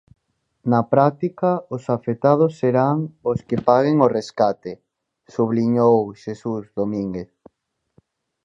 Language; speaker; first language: Galician; native; Galician